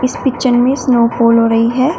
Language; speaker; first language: Hindi; native; Hindi